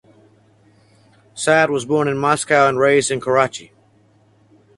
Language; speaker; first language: English; native; English